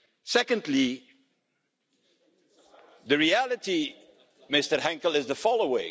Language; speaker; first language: English; non-native, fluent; Dutch